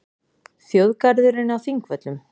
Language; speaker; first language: Icelandic; native; Icelandic